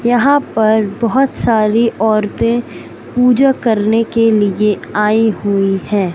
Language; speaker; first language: Hindi; native; Hindi